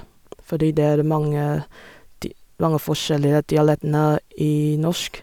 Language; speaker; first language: Norwegian; non-native, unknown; Chinese